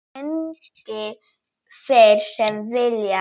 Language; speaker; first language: Icelandic; non-native, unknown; Polish